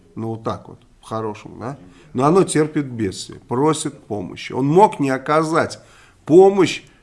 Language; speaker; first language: Russian; native; Russian